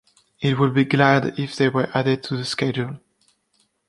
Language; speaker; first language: English; non-native, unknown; French